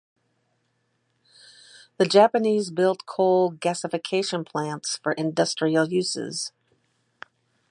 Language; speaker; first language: English; native; English